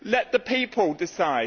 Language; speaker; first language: English; native; English